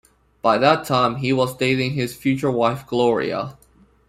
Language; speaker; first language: English; non-native, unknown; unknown